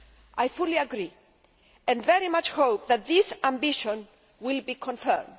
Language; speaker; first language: English; non-native, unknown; Greek